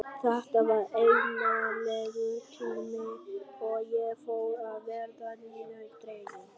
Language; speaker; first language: Icelandic; non-native, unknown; Vietnamese